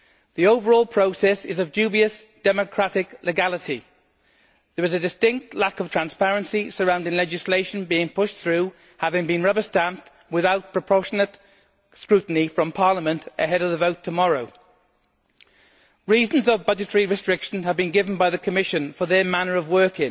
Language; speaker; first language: English; native; English